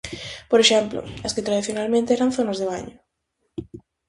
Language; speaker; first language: Galician; native; Galician